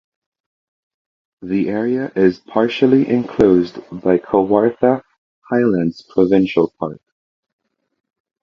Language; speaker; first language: English; non-native, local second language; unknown